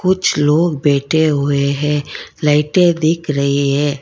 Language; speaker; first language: Hindi; non-native, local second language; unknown